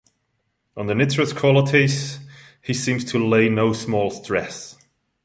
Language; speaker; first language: English; non-native, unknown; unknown